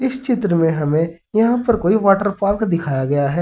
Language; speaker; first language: Hindi; native; Hindi